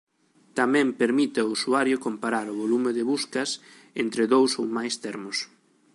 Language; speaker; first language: Galician; native; Galician